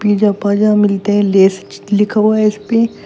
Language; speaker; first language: Hindi; native; Hindi